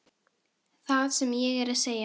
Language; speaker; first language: Icelandic; non-native, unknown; Filipino